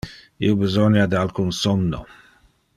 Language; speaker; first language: Interlingua; non-native, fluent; Dutch